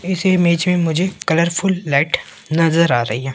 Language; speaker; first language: Hindi; native; Hindi